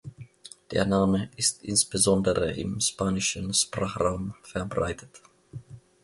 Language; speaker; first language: German; non-native, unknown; Finnish